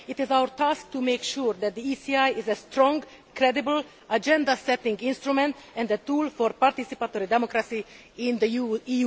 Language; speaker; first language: English; non-native, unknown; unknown